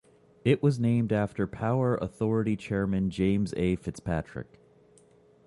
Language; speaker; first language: English; native; English